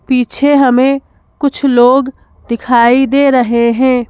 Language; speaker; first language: Hindi; native; Hindi